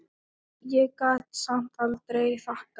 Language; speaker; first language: Icelandic; non-native, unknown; Thai